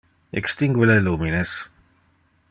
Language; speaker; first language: Interlingua; non-native, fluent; Dutch